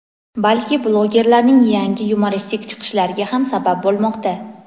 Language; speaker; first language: Uzbek; native; Uzbek